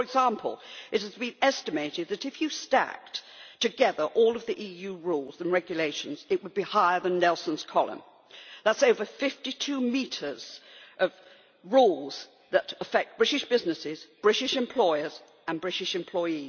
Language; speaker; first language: English; native; English